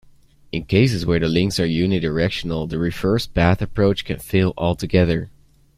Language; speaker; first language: English; native; English